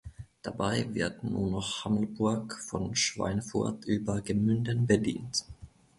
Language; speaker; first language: German; non-native, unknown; Finnish